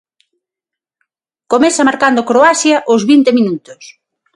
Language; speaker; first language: Galician; non-native, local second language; Spanish